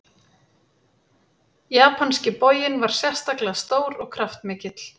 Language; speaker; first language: Icelandic; native; Icelandic